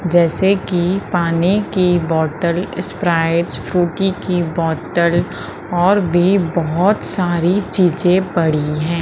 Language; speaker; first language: Hindi; native; Hindi